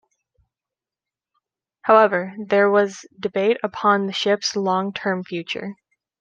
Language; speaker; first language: English; native; English